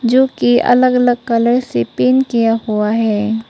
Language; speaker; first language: Hindi; early bilingual, other home language; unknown